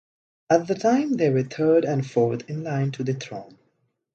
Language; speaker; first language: English; non-native, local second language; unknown